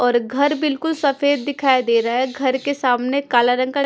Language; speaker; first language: Hindi; non-native, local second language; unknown